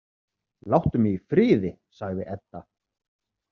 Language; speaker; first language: Icelandic; native; Icelandic